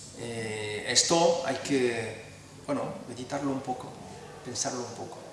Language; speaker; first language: Spanish; non-native, fluent; French